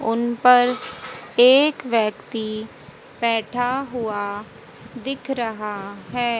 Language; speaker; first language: Hindi; native; Hindi